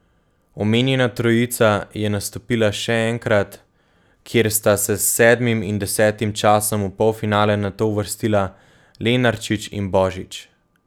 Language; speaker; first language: Slovenian; native; Slovenian